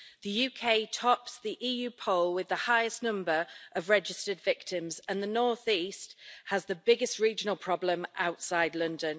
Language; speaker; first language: English; native; English